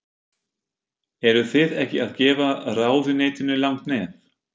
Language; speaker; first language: Icelandic; non-native, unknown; German